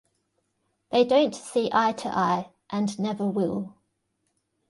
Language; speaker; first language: English; native; English